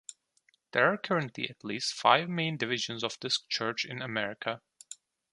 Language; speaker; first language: English; non-native, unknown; Turkish